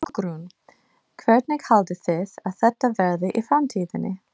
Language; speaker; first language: Icelandic; non-native, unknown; English